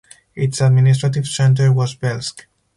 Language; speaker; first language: English; non-native, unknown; Spanish